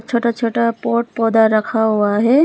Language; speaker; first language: Hindi; early bilingual, other home language; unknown